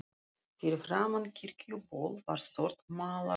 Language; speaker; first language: Icelandic; non-native, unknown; Russian